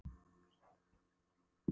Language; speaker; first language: Icelandic; non-native, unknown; Polish